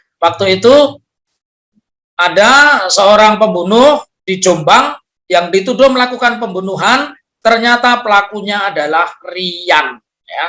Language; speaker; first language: Indonesian; non-native, local second language; Javanese